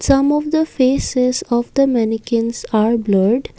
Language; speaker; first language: English; non-native, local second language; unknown